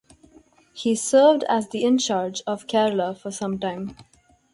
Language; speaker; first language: English; non-native, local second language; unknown